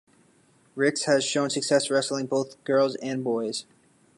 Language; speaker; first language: English; native; English